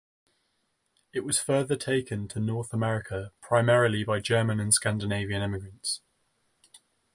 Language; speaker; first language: English; native; English